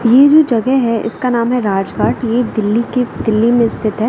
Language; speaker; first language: Hindi; native; Hindi